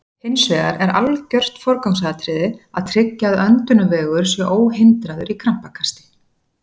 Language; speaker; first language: Icelandic; native; Icelandic